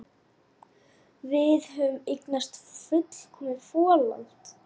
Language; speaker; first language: Icelandic; non-native, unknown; Lithuanian